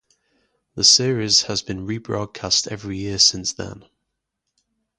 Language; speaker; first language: English; native; English